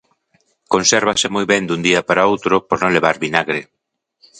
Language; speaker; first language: Galician; native; Galician